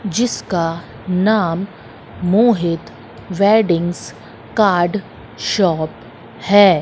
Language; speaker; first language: Hindi; native; Hindi